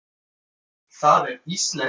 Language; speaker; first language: Icelandic; non-native, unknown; French